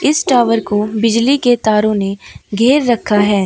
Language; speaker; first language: Hindi; native; Hindi